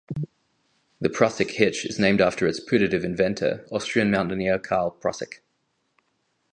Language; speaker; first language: English; native; English